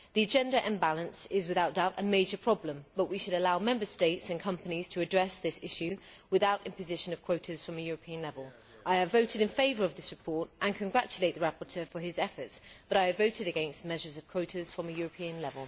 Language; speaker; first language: English; native; English